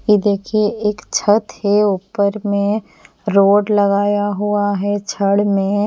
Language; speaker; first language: Hindi; non-native, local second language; Bhojpuri